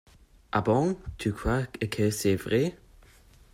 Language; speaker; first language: French; non-native, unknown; German